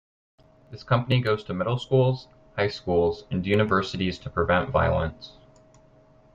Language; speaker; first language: English; native; English